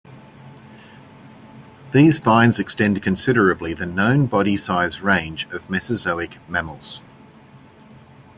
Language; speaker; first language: English; native; English